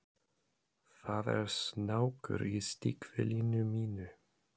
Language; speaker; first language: Icelandic; non-native, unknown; German